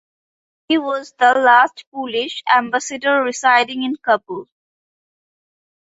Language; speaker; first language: English; non-native, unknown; Bangla